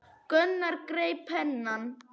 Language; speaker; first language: Icelandic; non-native, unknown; Polish